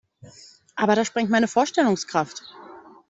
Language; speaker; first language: German; native; German